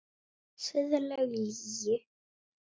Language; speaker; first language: Icelandic; native; Icelandic